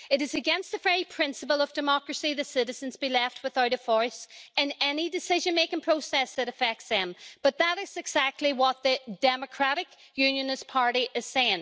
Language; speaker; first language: English; native; English